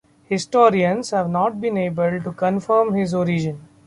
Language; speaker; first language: English; non-native, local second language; Marathi